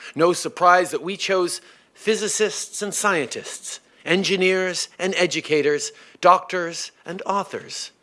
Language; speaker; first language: English; early bilingual, other home language; French